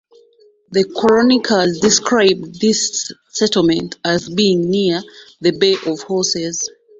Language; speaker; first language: English; non-native, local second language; Ganda